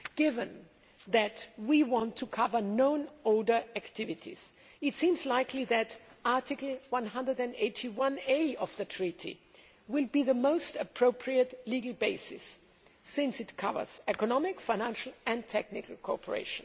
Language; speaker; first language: English; non-native, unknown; German